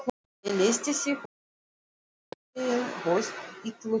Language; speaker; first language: Icelandic; non-native, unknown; Russian